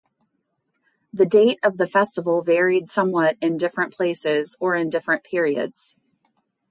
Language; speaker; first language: English; native; English